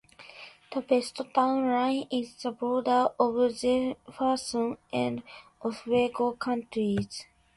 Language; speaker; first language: English; non-native, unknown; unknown